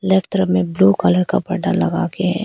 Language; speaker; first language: Hindi; early bilingual, other home language; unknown